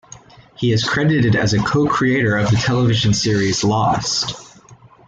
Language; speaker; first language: English; native; English